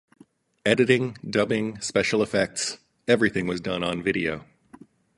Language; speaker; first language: English; native; English